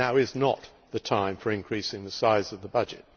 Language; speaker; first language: English; native; English